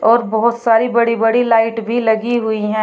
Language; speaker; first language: Hindi; native; Hindi